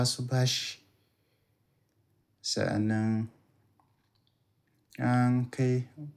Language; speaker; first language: Hausa; native; Hausa